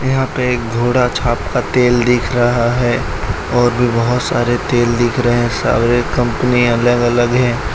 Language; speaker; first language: Hindi; non-native, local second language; Gujarati